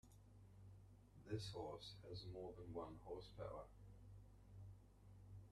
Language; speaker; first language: English; native; English